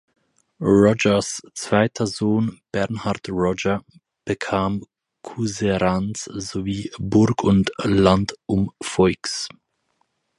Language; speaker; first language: German; native; German